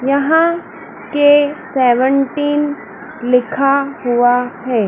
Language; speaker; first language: Hindi; native; Hindi